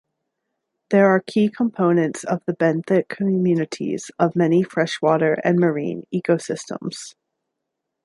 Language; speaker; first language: English; native; English